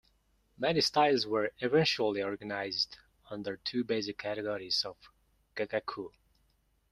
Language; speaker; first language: English; non-native, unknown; Mongolian